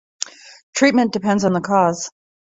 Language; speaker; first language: English; native; English